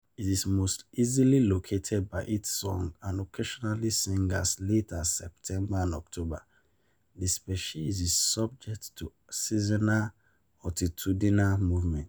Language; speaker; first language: English; non-native, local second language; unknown